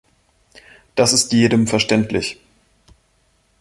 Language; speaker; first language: German; native; German